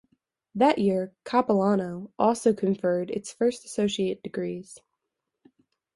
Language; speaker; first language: English; native; English